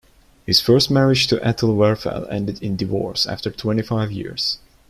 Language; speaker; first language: English; non-native, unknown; Turkish